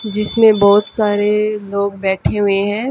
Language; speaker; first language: Hindi; native; Hindi